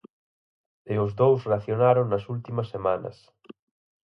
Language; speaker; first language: Galician; native; Galician